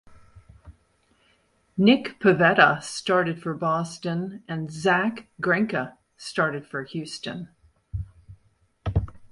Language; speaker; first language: English; native; English